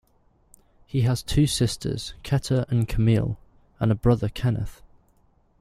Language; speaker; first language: English; native; English